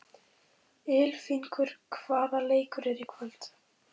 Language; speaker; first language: Icelandic; native; Icelandic